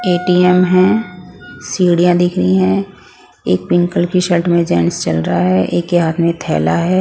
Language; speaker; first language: Hindi; non-native, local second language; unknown